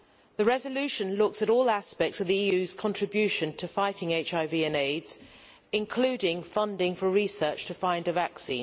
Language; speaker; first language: English; native; English